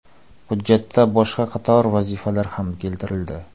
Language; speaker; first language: Uzbek; non-native, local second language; Kara-Kalpak